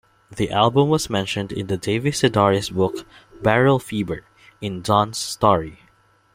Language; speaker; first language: English; non-native, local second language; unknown